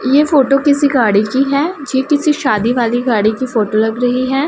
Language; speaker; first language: Hindi; non-native, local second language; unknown